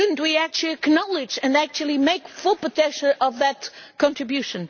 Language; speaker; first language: English; non-native, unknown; Portuguese